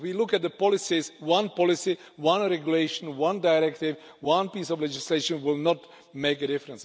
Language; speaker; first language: English; non-native, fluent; Czech